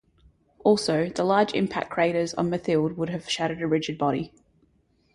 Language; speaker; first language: English; native; English